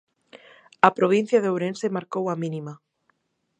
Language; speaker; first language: Galician; non-native, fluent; Spanish